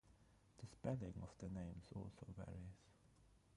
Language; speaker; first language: English; non-native, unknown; German